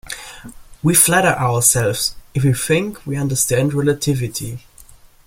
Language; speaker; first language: English; non-native, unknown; German